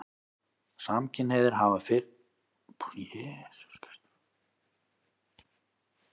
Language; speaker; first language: Icelandic; native; Icelandic